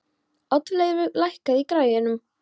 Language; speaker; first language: Icelandic; non-native, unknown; Polish